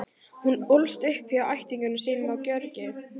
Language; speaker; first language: Icelandic; native; Icelandic